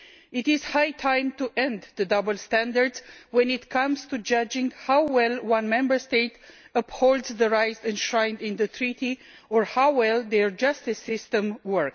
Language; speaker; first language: English; non-native, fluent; Romanian